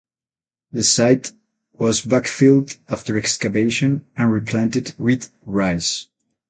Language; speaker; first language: English; non-native, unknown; Spanish